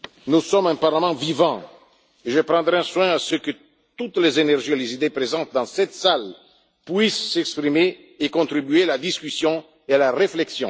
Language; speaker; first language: French; non-native, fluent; Italian